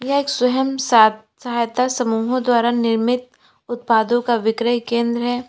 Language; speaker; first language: Hindi; native; Hindi